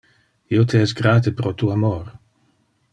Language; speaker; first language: Interlingua; non-native, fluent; Dutch